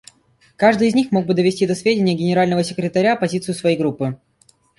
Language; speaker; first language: Russian; native; Russian